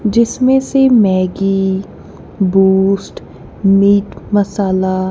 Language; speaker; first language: Hindi; non-native, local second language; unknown